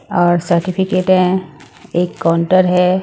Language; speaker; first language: Hindi; non-native, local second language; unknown